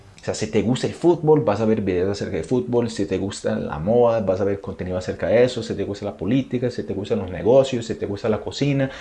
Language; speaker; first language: Spanish; non-native, fluent; Portuguese